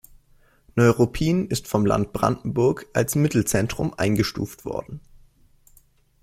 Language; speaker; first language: German; native; German